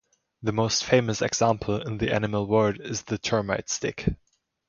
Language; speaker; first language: English; non-native, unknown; German